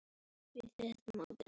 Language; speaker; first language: Icelandic; native; Icelandic